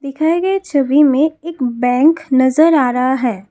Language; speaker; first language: Hindi; non-native, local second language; Assamese